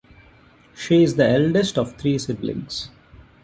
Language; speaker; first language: English; non-native, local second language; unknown